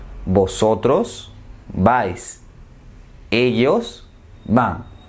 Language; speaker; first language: Spanish; native; Spanish